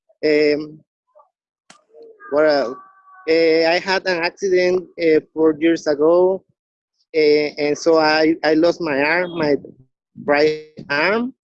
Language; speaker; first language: English; non-native, learner; Spanish